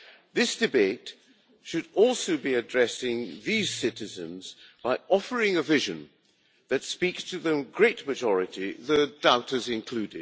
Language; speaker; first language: English; non-native, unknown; Hungarian